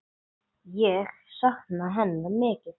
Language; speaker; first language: Icelandic; non-native, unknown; English